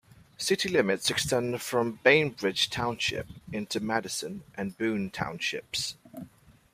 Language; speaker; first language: English; native; English